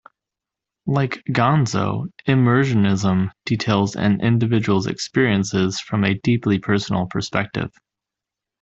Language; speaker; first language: English; native; English